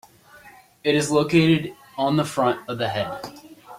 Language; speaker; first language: English; native; English